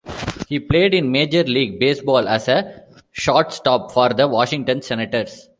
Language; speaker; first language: English; non-native, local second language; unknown